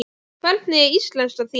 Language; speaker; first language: Icelandic; native; Icelandic